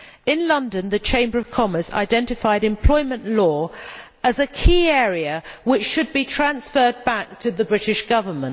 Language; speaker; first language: English; native; English